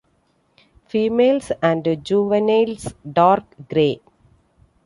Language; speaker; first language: English; non-native, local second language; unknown